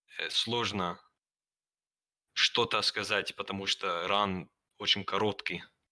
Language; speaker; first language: Russian; non-native, learner; English